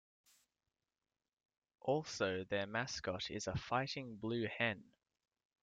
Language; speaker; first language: English; native; English